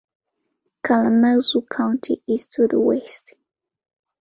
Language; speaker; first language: English; non-native, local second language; Ganda